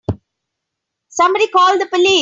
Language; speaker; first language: English; non-native, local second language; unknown